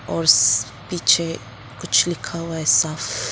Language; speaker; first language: Hindi; non-native, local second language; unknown